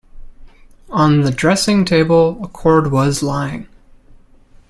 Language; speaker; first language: English; native; English